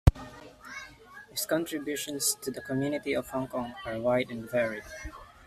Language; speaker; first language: English; non-native, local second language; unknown